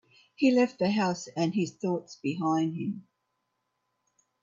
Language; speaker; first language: English; native; English